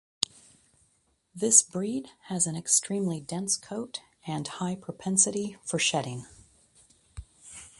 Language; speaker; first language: English; native; English